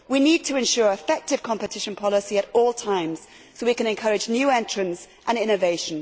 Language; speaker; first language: English; native; English